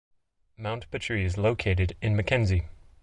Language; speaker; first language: English; native; English